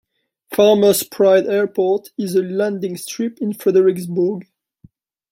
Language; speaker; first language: English; non-native, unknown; French